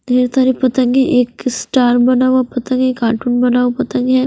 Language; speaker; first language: Hindi; non-native, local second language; Punjabi